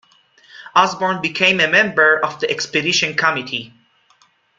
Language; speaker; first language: English; non-native, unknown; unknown